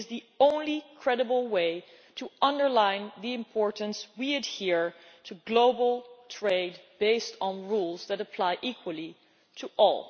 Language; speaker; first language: English; non-native, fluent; Dutch